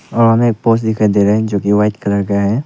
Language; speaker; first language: Hindi; early bilingual, other home language; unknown